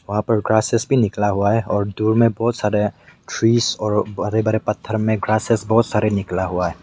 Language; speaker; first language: Hindi; non-native, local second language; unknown